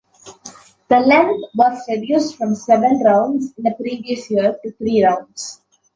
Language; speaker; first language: English; non-native, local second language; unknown